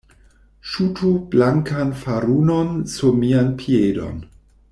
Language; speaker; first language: Esperanto; non-native, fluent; German